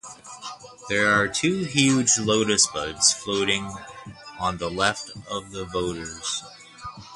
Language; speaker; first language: English; native; English